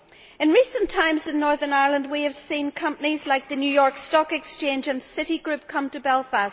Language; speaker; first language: English; native; English